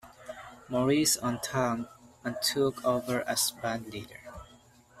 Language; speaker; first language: English; non-native, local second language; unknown